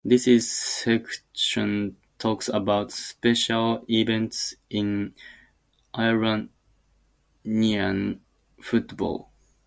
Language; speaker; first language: English; native; English